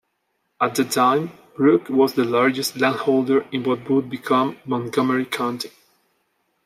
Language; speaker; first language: English; non-native, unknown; Spanish